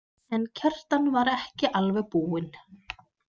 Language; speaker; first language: Icelandic; native; Icelandic